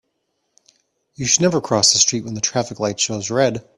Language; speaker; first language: English; native; English